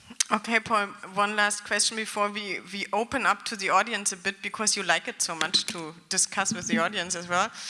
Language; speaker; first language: English; non-native, fluent; German